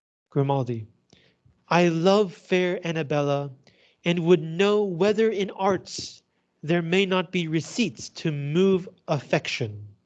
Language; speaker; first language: English; non-native, fluent; Chinese